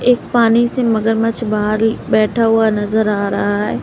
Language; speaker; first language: Hindi; native; Hindi